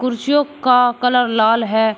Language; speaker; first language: Hindi; native; Hindi